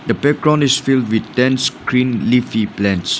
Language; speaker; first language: English; non-native, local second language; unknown